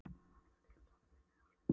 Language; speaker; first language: Icelandic; non-native, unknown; Polish